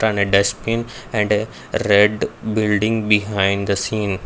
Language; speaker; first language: English; non-native, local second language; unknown